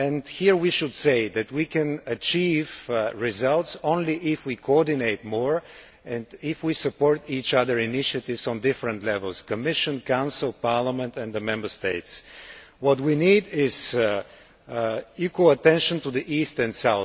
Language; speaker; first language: English; non-native, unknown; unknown